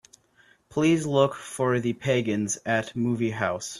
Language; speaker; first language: English; native; English